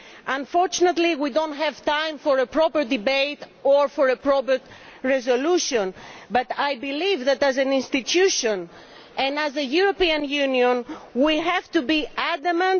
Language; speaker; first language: English; non-native, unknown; Greek